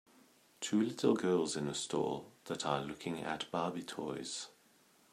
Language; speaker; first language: English; native; English